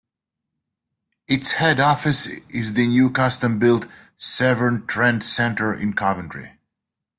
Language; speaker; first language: English; native; English